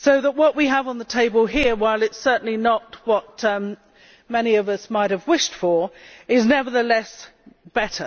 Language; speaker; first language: English; native; English